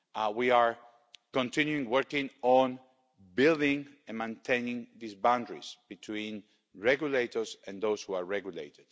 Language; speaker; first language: English; non-native, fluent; Spanish